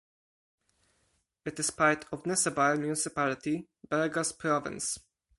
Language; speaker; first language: English; non-native, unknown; Polish